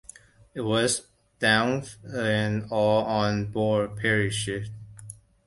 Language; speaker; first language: English; non-native, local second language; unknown